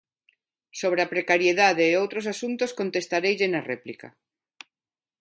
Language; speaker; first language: Galician; non-native, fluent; Spanish